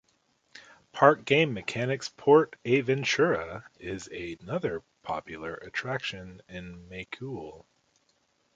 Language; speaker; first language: English; native; English